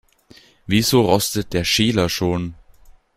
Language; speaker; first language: German; native; German